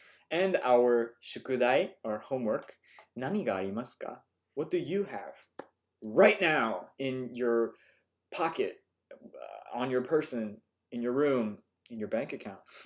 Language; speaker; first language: English; native; English